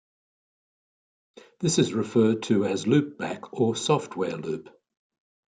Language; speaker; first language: English; native; English